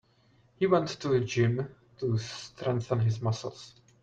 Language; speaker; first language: English; non-native, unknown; Czech